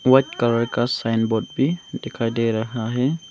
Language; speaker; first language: Hindi; non-native, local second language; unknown